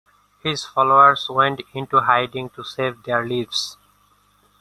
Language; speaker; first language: English; non-native, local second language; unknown